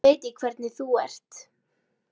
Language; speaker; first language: Icelandic; native; Icelandic